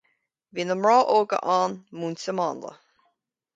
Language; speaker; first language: Irish; native; Irish